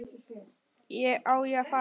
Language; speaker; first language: Icelandic; native; Icelandic